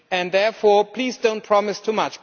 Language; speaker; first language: English; non-native, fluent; German